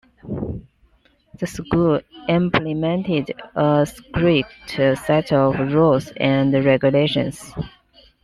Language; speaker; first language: English; non-native, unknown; Chinese